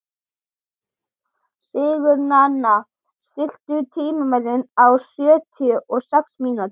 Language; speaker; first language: Icelandic; native; Icelandic